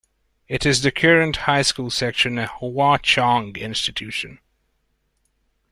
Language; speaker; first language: English; non-native, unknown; Hungarian